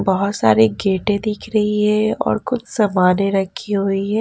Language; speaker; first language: Hindi; native; Hindi